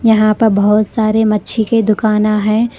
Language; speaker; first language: Hindi; non-native, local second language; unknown